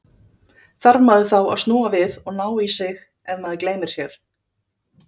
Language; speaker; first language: Icelandic; native; Icelandic